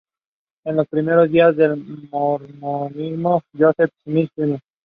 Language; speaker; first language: English; non-native, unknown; Spanish